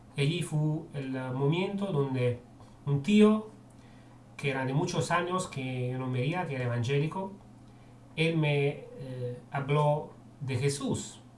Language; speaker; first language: Spanish; non-native, fluent; Italian